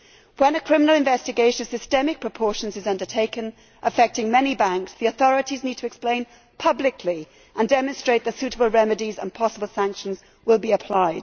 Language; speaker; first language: English; native; English